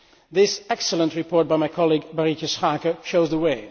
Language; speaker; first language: English; non-native, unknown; Dutch